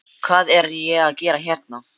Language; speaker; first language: Icelandic; non-native, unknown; Filipino